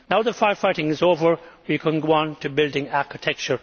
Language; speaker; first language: English; native; English